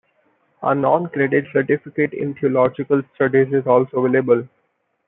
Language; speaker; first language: English; non-native, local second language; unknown